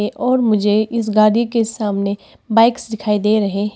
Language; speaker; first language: Hindi; early bilingual, other home language; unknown